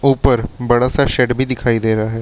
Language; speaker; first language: Hindi; native; Hindi